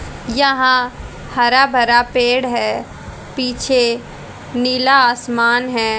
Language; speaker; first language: Hindi; native; Hindi